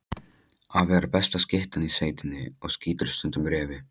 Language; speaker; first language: Icelandic; non-native, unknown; Polish